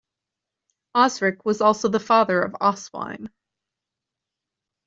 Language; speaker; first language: English; native; English